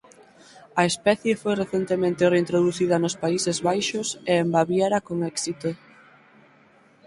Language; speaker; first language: Galician; native; Galician